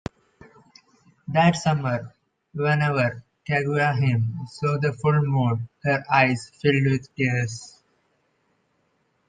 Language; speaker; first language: English; non-native, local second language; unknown